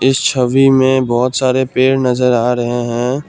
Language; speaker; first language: Hindi; non-native, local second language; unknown